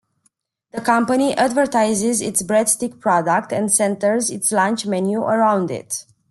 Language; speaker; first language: English; non-native, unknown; Romanian